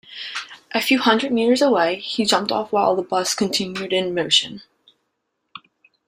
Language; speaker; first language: English; native; English